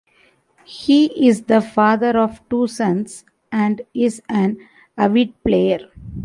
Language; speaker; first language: English; non-native, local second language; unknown